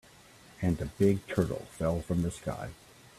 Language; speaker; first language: English; native; English